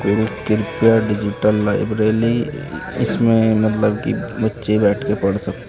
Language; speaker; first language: Hindi; native; Hindi